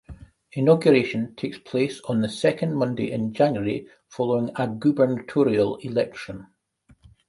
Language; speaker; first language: English; native; English